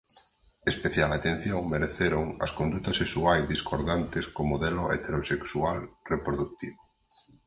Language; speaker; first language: Galician; native; Galician